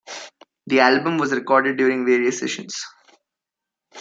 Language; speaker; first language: English; non-native, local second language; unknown